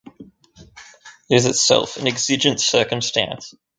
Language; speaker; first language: English; native; English